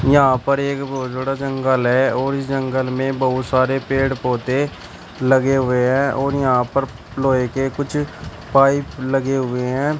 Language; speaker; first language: Hindi; native; Hindi